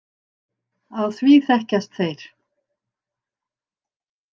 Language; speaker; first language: Icelandic; native; Icelandic